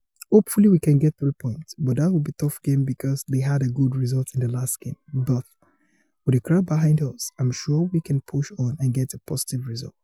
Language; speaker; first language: English; non-native, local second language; Yoruba